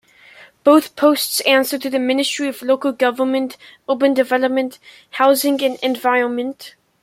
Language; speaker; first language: English; native; English